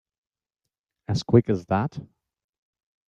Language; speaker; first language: English; native; English